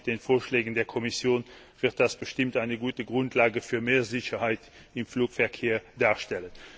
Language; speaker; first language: German; non-native, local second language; Luxembourgish